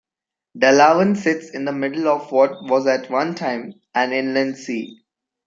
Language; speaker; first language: English; non-native, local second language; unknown